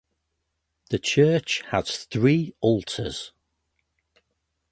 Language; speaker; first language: English; native; English